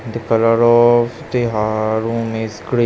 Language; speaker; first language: English; non-native, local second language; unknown